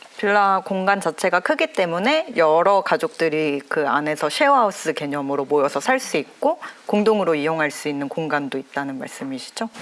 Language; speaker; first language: Korean; native; Korean